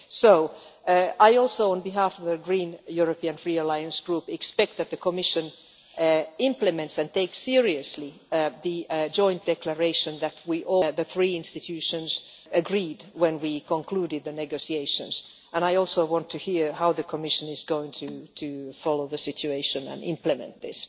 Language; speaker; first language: English; non-native, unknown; Finnish